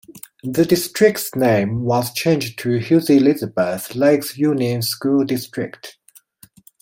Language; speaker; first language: English; non-native, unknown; Chinese